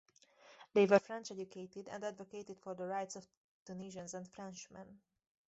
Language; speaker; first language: English; native; English